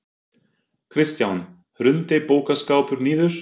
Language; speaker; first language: Icelandic; non-native, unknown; German